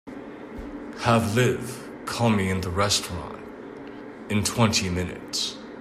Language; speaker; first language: English; native; English